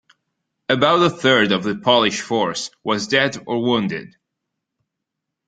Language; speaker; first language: English; non-native, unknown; Italian